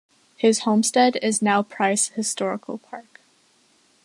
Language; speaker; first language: English; native; English